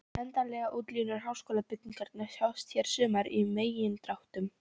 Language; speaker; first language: Icelandic; non-native, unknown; Polish